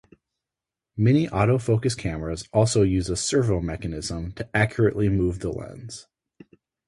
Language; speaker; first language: English; native; English